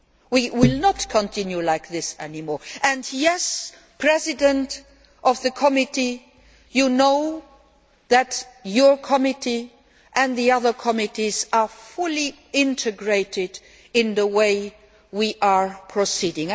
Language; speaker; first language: English; non-native, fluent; Luxembourgish